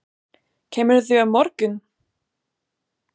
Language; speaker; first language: Icelandic; non-native, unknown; German